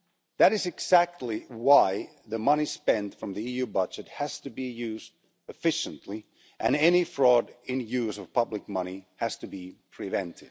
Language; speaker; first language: English; non-native, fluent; Finnish